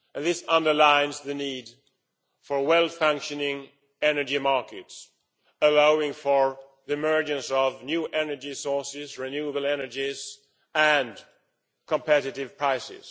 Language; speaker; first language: English; non-native, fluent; Swedish